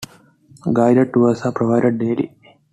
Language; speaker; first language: English; non-native, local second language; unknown